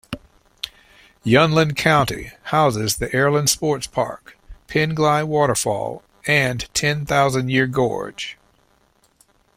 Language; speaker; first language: English; native; English